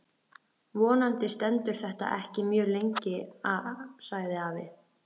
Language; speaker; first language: Icelandic; native; Icelandic